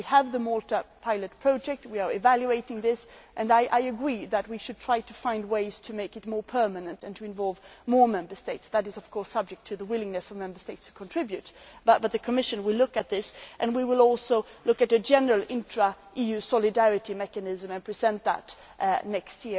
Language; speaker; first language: English; non-native, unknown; Swedish